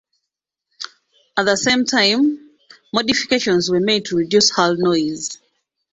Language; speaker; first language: English; non-native, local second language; Ganda